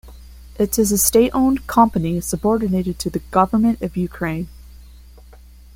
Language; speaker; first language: English; non-native, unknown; Spanish